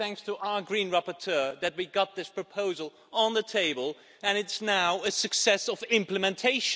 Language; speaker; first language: English; non-native, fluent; Dutch